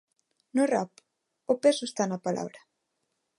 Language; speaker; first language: Galician; non-native, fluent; Spanish